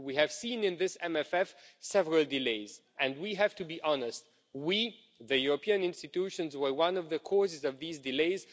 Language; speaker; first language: English; non-native, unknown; Romanian